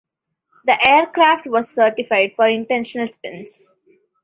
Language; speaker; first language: English; non-native, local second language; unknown